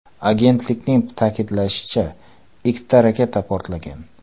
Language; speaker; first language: Uzbek; non-native, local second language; Kara-Kalpak